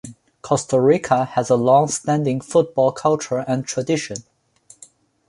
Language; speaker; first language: English; non-native, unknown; Chinese